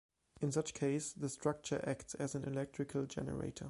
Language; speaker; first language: English; non-native, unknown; German